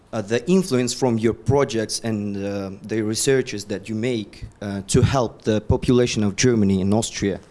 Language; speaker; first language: English; non-native, fluent; Russian